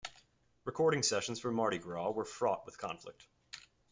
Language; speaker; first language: English; native; English